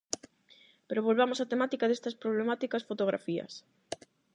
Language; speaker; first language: Galician; non-native, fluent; Spanish